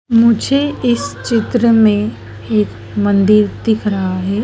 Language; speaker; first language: Hindi; native; Hindi